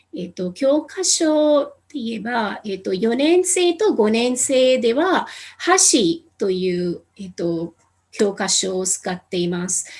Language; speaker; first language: Japanese; non-native, fluent; Hindi